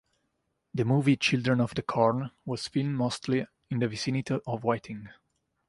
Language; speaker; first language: English; non-native, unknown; Italian